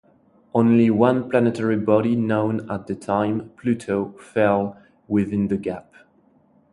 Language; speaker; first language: English; non-native, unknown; French